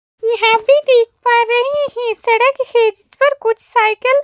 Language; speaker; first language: Hindi; native; Hindi